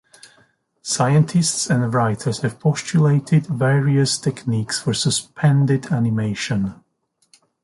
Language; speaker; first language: English; native; English